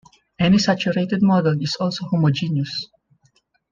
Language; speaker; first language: English; non-native, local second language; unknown